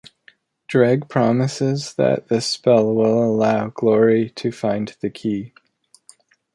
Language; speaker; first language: English; native; English